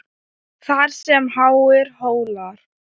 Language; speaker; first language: Icelandic; non-native, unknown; Thai